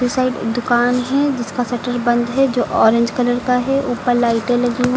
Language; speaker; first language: Hindi; native; Hindi